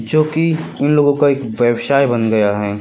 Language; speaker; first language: Hindi; native; Hindi